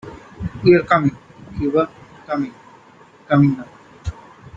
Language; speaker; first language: English; non-native, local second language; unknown